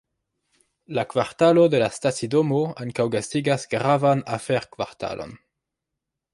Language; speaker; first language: Esperanto; non-native, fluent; French